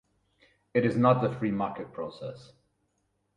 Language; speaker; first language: English; non-native, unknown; German